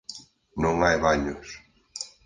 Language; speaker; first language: Galician; native; Galician